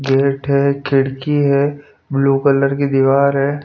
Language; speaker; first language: Hindi; non-native, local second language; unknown